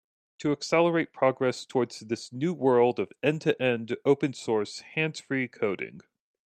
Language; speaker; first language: English; native; English